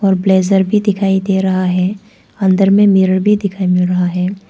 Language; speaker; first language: Hindi; non-native, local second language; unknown